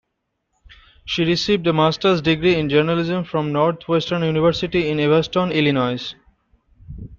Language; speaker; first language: English; non-native, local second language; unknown